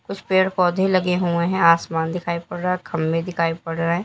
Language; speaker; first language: Hindi; native; Hindi